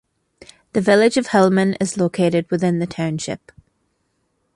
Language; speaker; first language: English; native; English